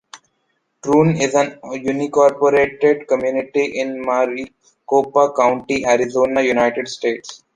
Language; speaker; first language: English; non-native, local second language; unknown